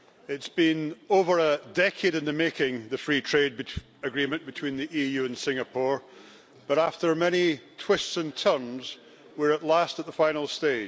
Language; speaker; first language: English; native; English